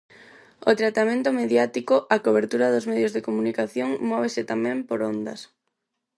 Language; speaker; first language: Galician; non-native, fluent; Spanish